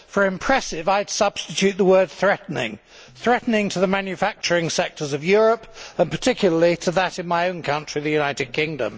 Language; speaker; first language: English; native; English